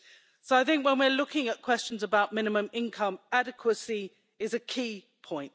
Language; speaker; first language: English; native; English